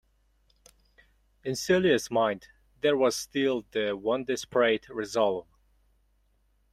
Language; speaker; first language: English; non-native, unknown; Mongolian